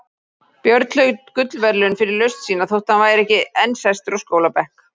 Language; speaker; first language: Icelandic; native; Icelandic